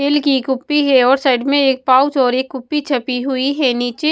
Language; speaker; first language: Hindi; non-native, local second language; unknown